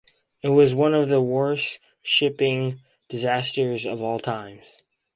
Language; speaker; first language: English; native; English